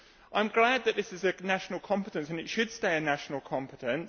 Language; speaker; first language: English; native; English